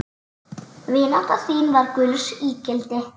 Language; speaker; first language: Icelandic; native; Icelandic